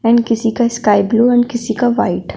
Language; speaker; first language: Hindi; native; Hindi